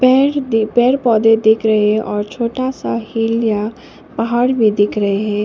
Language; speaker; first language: Hindi; non-native, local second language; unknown